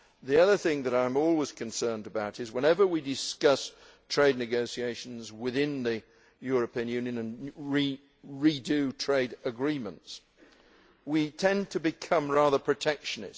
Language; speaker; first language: English; native; English